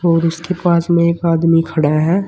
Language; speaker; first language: Hindi; native; Hindi